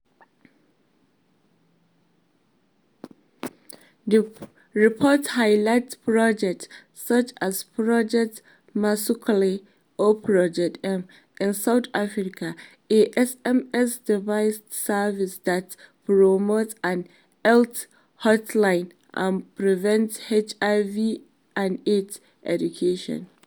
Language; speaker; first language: English; non-native, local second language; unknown